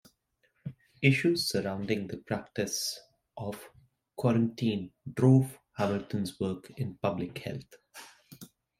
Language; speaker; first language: English; non-native, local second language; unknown